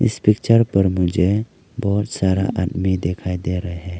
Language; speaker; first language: Hindi; early bilingual, other home language; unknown